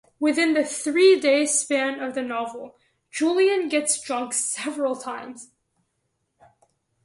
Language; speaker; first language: English; native; English